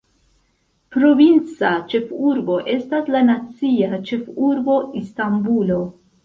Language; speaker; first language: Esperanto; non-native, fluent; Central Kurdish